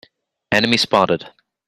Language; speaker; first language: English; native; English